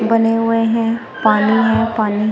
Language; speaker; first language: Hindi; non-native, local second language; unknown